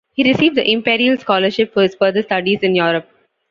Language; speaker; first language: English; non-native, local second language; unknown